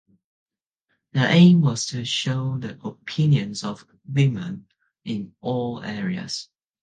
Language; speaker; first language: English; non-native, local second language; Cantonese